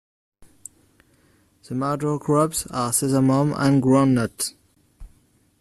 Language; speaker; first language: English; non-native, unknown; French